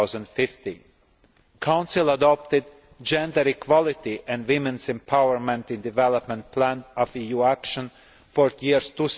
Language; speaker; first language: English; non-native, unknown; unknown